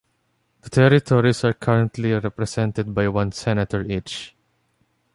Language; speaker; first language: English; non-native, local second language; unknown